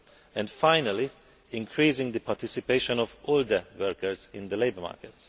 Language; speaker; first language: English; non-native, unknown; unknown